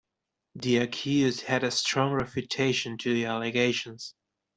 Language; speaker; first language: English; non-native, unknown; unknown